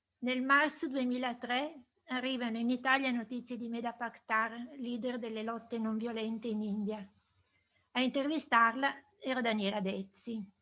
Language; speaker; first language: Italian; native; Italian